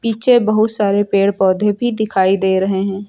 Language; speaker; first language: Hindi; native; Hindi